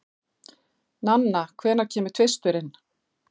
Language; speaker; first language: Icelandic; native; Icelandic